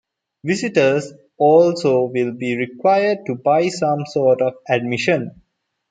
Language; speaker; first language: English; non-native, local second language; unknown